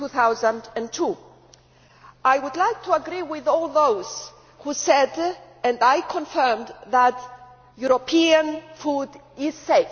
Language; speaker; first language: English; non-native, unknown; Greek